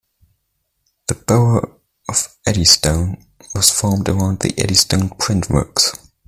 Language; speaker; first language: English; non-native, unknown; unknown